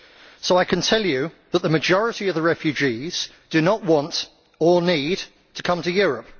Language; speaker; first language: English; native; English